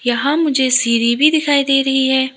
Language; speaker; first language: Hindi; non-native, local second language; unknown